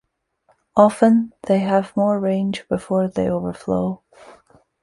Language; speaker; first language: English; native; English